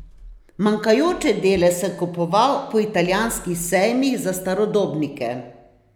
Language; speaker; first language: Slovenian; native; Slovenian